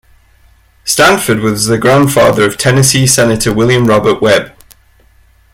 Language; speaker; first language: English; native; English